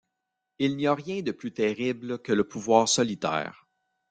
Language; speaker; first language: French; native; French